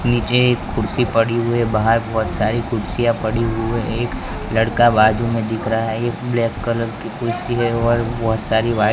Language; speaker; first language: Hindi; non-native, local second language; Gujarati